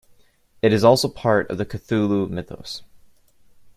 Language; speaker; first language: English; native; English